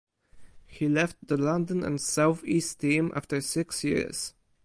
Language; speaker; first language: English; non-native, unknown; Polish